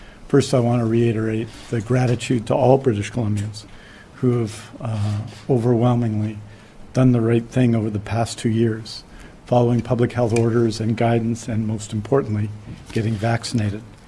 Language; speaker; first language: English; native; English